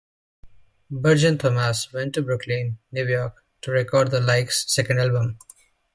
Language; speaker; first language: English; native; English